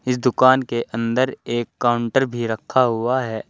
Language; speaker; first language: Hindi; native; Hindi